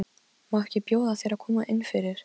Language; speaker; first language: Icelandic; non-native, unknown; Polish